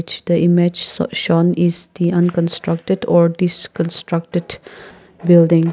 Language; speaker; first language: English; non-native, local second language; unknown